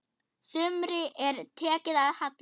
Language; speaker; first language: Icelandic; non-native, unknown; German